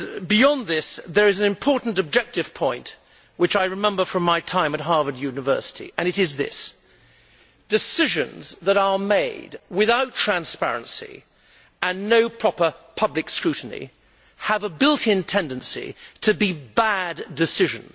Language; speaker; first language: English; native; English